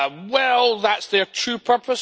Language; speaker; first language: English; native; English